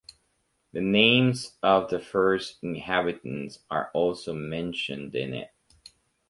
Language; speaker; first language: English; native; English